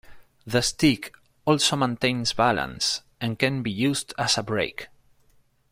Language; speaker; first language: English; non-native, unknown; Spanish